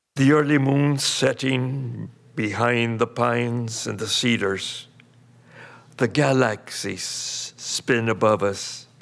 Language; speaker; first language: English; early bilingual, other home language; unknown